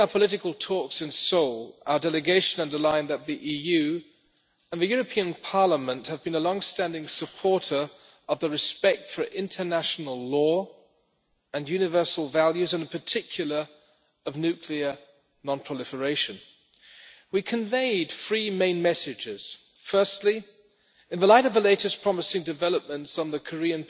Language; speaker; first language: English; non-native, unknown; German